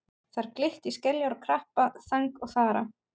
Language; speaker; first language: Icelandic; non-native, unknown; German